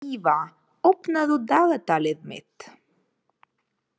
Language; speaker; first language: Icelandic; non-native, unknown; Ukrainian